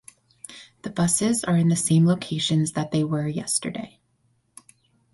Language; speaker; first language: English; native; English